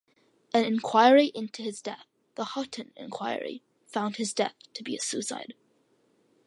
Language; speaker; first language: English; early bilingual, other home language; Malayalam